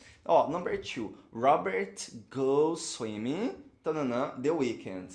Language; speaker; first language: English; non-native, fluent; Portuguese